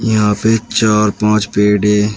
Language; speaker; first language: Hindi; native; Hindi